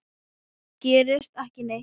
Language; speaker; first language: Icelandic; non-native, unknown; Thai